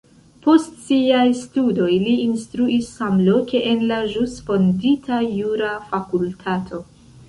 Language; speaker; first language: Esperanto; non-native, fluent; Central Kurdish